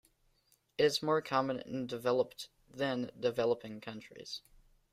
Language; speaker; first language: English; native; English